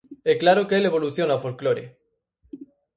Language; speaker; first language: Galician; native; Galician